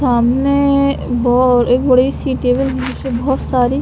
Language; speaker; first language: Hindi; native; Hindi